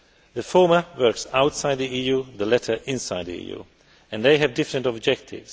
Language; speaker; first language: English; non-native, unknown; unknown